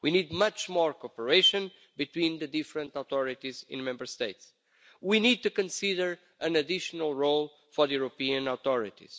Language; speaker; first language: English; non-native, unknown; Portuguese